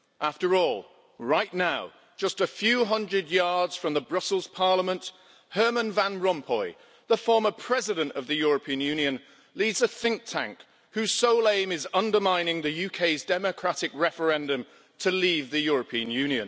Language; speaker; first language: English; native; English